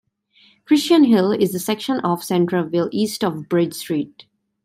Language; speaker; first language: English; native; English